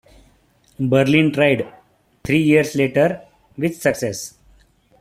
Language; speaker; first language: English; non-native, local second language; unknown